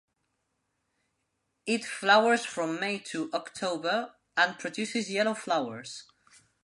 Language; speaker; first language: English; non-native, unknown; Spanish